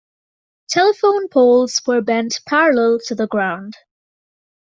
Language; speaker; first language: English; native; English